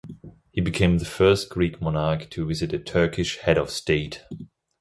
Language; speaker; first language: English; non-native, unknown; German